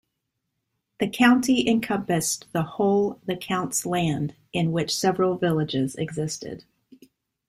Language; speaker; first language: English; native; English